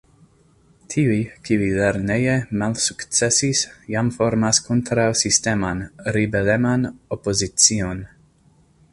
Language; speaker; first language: Esperanto; non-native, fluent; English